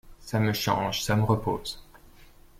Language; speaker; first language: French; native; French